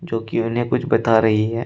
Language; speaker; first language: Hindi; native; Hindi